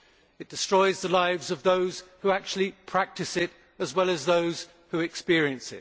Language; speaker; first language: English; native; English